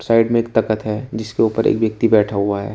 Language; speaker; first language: Hindi; native; Hindi